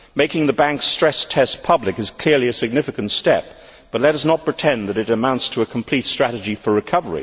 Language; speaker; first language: English; native; English